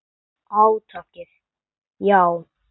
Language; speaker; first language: Icelandic; non-native, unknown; English